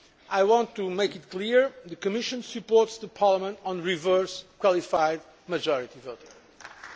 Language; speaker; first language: English; non-native, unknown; Portuguese